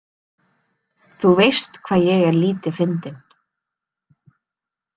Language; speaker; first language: Icelandic; native; Icelandic